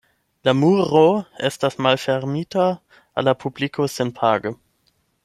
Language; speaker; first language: Esperanto; non-native, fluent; German